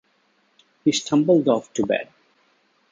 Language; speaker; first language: English; non-native, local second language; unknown